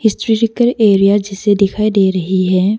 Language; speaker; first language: Hindi; non-native, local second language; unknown